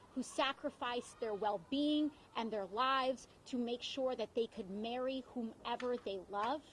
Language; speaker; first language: English; early bilingual, other home language; Spanish